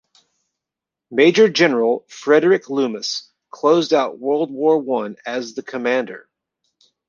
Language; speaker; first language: English; native; English